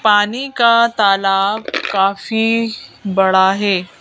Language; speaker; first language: Hindi; native; Hindi